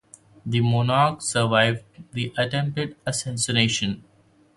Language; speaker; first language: English; non-native, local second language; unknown